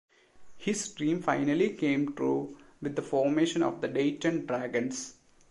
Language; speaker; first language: English; non-native, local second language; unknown